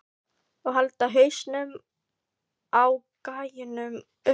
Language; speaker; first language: Icelandic; non-native, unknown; Filipino